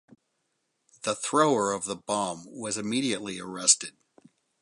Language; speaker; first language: English; native; English